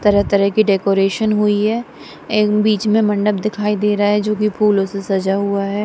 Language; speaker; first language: Hindi; non-native, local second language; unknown